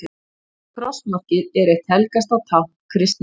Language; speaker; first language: Icelandic; native; Icelandic